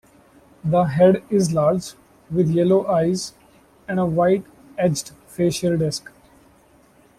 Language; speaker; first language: English; non-native, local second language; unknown